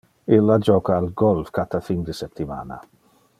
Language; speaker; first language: Interlingua; non-native, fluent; Dutch